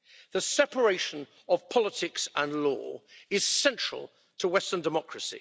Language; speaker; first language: English; native; English